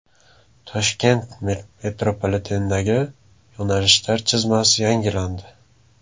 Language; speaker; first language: Uzbek; native; Uzbek